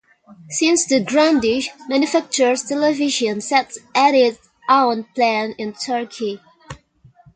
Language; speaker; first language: English; non-native, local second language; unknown